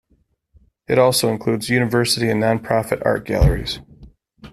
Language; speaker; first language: English; native; English